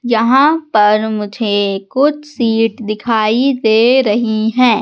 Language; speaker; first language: Hindi; native; Hindi